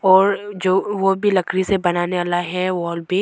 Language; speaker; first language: Hindi; non-native, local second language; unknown